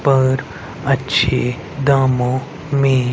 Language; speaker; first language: Hindi; native; Hindi